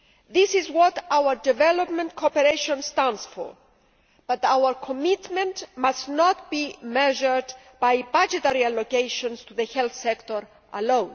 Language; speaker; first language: English; non-native, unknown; Greek